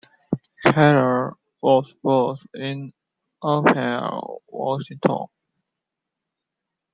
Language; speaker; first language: English; non-native, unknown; Chinese